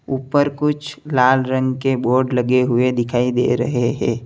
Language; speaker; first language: Hindi; native; Hindi